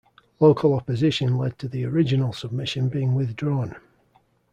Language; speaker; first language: English; native; English